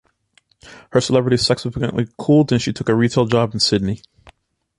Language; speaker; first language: English; native; English